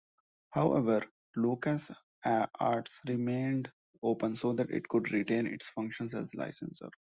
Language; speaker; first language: English; non-native, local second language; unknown